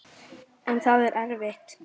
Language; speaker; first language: Icelandic; non-native, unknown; Lithuanian